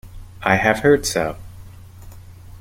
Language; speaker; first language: English; native; English